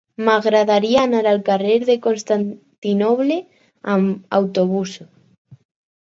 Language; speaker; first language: Catalan; non-native, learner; Spanish